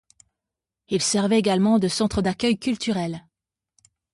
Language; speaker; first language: French; native; French